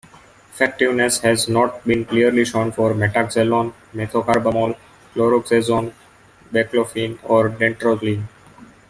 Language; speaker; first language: English; non-native, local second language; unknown